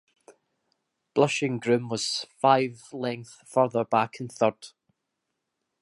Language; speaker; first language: English; native; English